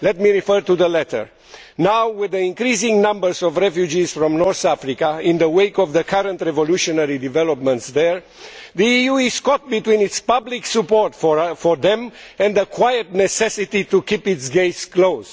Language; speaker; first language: English; non-native, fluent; Romanian